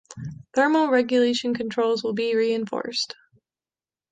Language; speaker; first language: English; native; English